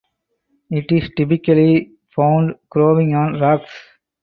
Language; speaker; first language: English; non-native, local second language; Tamil